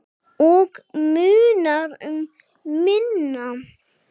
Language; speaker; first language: Icelandic; non-native, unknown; English